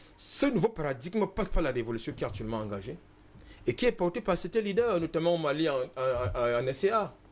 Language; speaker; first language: French; non-native, local second language; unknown